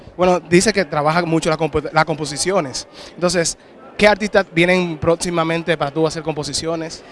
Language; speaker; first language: Spanish; native; Spanish